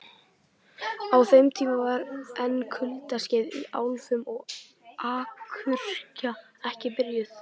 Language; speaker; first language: Icelandic; native; Icelandic